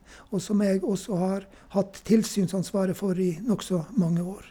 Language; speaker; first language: Norwegian; native; Norwegian